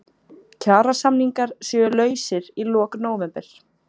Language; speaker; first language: Icelandic; native; Icelandic